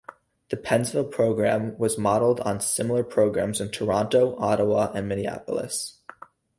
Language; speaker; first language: English; native; English